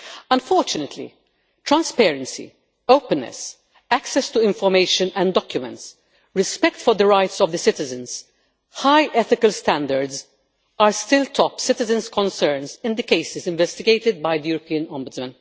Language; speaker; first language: English; non-native, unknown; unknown